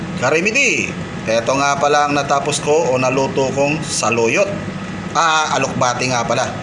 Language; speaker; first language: Filipino; non-native, local second language; Cebuano